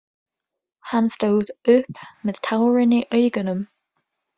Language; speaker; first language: Icelandic; non-native, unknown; English